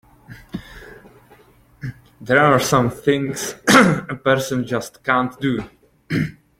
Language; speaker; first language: English; non-native, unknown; Czech